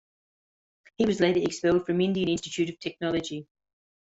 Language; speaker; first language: English; native; English